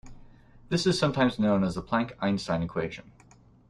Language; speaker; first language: English; native; English